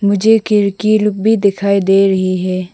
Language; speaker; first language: Hindi; non-native, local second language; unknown